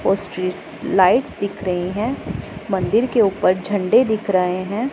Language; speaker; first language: Hindi; non-native, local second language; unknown